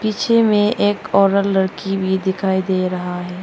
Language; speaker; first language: Hindi; non-native, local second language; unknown